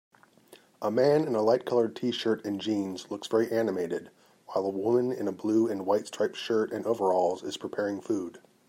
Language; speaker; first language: English; native; English